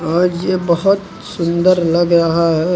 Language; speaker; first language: Hindi; native; Hindi